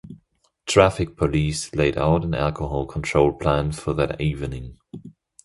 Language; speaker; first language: English; non-native, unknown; German